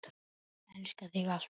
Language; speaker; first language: Icelandic; native; Icelandic